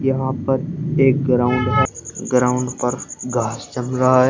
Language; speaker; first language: Hindi; native; Hindi